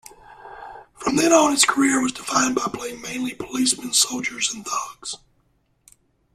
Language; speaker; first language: English; native; English